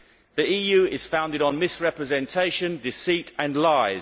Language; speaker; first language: English; native; English